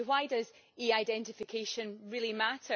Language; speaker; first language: English; native; English